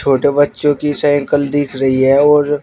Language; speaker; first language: Hindi; native; Hindi